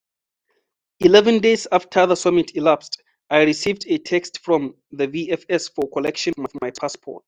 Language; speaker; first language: English; non-native, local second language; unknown